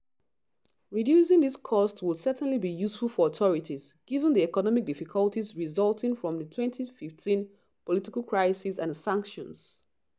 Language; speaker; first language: English; non-native, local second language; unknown